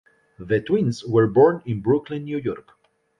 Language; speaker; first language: English; non-native, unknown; Spanish